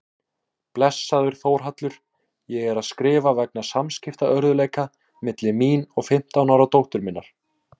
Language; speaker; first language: Icelandic; native; Icelandic